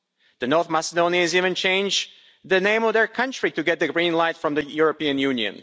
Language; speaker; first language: English; non-native, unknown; Slovak